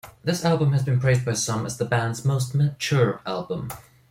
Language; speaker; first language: English; non-native, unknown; German